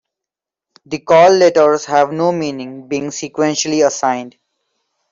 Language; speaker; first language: English; non-native, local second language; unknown